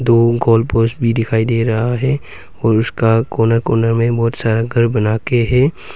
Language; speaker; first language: Hindi; early bilingual, other home language; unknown